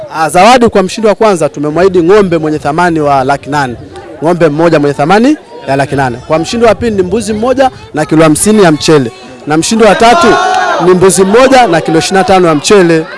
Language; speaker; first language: Swahili; native; Swahili